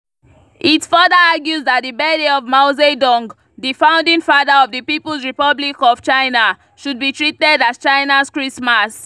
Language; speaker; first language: English; non-native, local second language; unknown